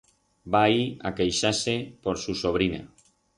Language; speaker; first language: Aragonese; non-native, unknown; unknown